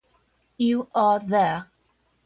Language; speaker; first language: English; non-native, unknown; Portuguese